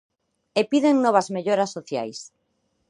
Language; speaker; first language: Galician; non-native, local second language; Spanish